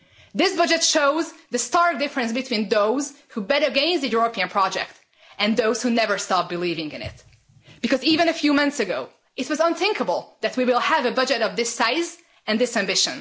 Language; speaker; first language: English; non-native, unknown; Hungarian